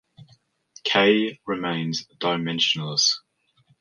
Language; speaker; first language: English; native; English